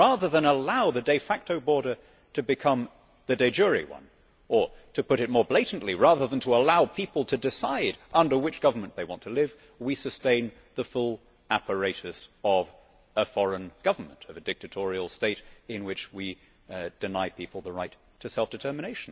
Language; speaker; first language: English; native; English